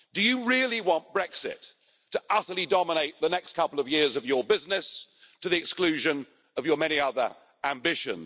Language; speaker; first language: English; native; English